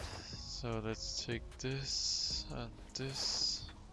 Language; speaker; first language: English; non-native, fluent; German